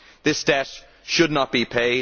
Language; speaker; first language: English; native; English